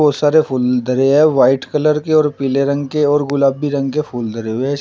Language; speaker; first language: Hindi; native; Hindi